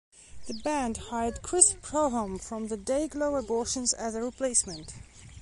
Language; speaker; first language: English; non-native, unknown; Belarusian